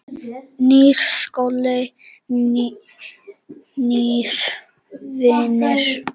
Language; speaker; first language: Icelandic; non-native, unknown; Czech